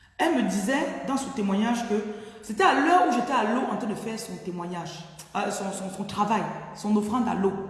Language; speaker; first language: French; non-native, local second language; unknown